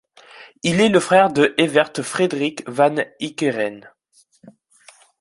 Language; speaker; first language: French; native; French